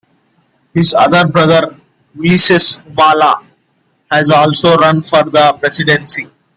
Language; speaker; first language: English; non-native, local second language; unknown